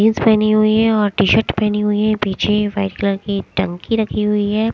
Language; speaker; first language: Hindi; native; Hindi